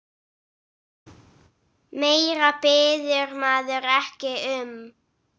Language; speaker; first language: Icelandic; non-native, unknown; English